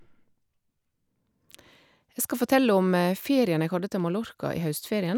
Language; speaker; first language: Norwegian; native; Norwegian